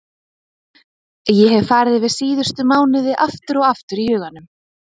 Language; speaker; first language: Icelandic; native; Icelandic